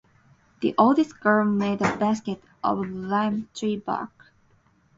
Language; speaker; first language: English; non-native, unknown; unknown